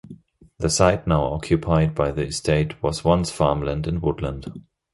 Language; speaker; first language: English; non-native, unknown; German